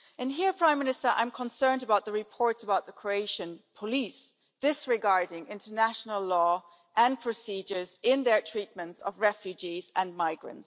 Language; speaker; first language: English; non-native, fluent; German